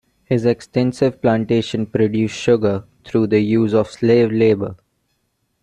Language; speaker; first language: English; non-native, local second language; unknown